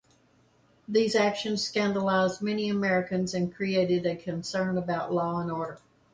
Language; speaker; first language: English; native; English